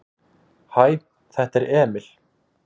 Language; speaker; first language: Icelandic; native; Icelandic